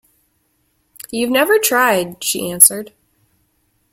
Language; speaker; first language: English; native; English